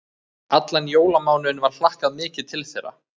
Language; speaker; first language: Icelandic; native; Icelandic